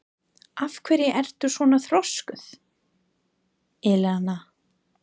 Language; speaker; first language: Icelandic; non-native, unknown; English